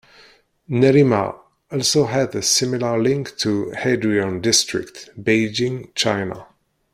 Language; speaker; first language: English; non-native, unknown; Kabyle